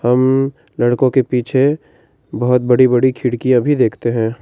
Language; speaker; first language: Hindi; non-native, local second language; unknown